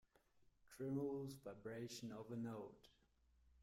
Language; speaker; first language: English; non-native, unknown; German